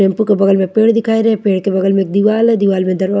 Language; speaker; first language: Hindi; native; Hindi